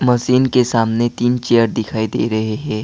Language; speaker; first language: Hindi; non-native, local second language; Assamese